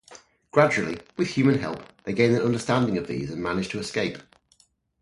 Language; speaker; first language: English; native; English